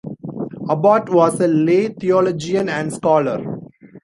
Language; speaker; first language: English; non-native, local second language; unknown